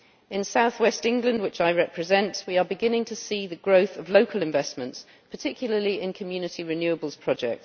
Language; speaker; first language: English; native; English